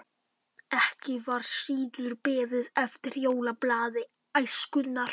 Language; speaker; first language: Icelandic; non-native, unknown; Polish